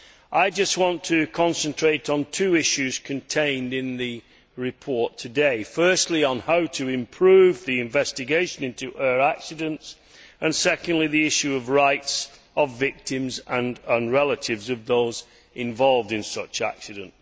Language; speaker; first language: English; native; English